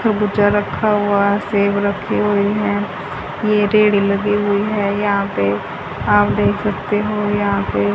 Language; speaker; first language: Hindi; native; Hindi